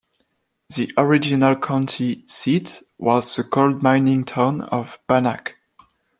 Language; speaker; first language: English; non-native, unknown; French